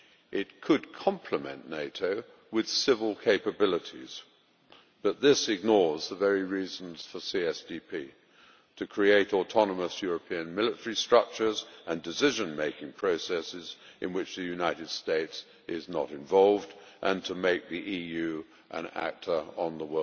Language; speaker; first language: English; native; English